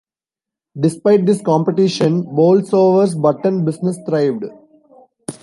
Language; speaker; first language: English; non-native, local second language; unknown